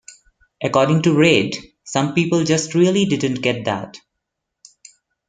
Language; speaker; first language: English; non-native, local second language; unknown